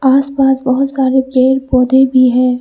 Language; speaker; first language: Hindi; non-native, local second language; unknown